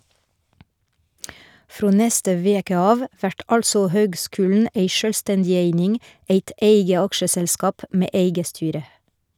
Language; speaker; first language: Norwegian; non-native, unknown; French